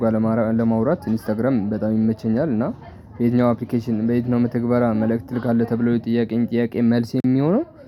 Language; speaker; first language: Amharic; non-native, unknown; Tigrinya